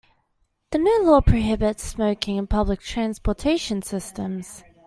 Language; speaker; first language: English; native; English